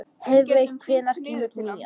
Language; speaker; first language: Icelandic; non-native, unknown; English